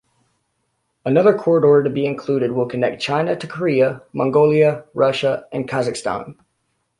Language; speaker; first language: English; native; English